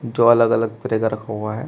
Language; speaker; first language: Hindi; native; Hindi